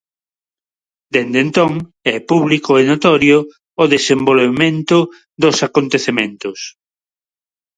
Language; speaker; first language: Galician; non-native, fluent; Spanish